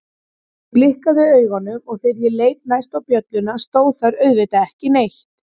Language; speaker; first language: Icelandic; native; Icelandic